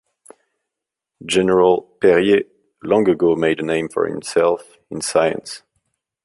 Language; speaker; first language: English; non-native, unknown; French